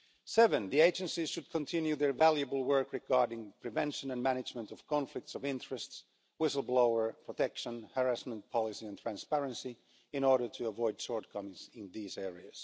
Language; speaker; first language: English; non-native, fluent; Finnish